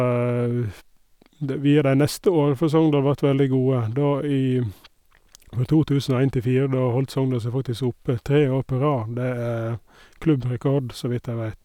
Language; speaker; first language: Norwegian; native; Norwegian